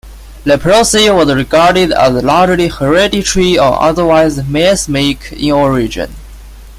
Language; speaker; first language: English; non-native, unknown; Chinese